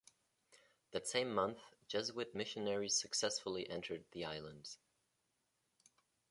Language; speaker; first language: English; non-native, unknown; German